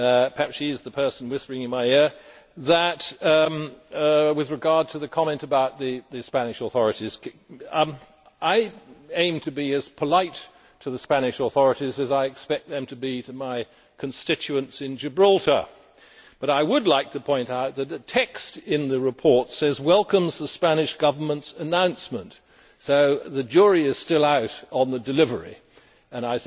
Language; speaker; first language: English; native; English